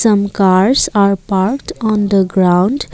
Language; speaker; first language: English; non-native, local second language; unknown